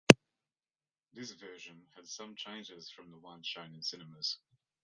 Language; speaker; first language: English; native; English